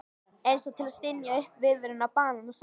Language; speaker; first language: Icelandic; native; Icelandic